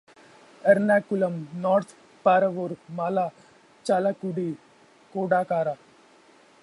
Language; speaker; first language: English; non-native, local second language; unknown